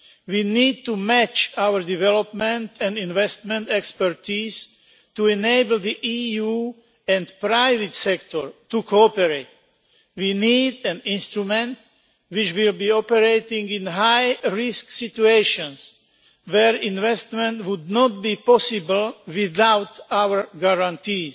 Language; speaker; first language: English; non-native, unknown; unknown